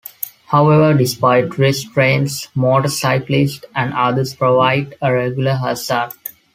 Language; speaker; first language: English; non-native, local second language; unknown